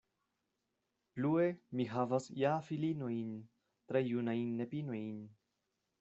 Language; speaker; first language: Esperanto; non-native, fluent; Spanish